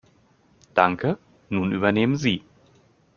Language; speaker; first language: German; native; German